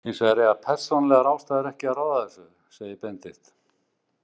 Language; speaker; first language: Icelandic; native; Icelandic